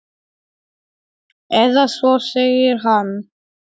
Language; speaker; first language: Icelandic; non-native, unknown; Polish